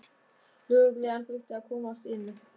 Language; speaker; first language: Icelandic; non-native, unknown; German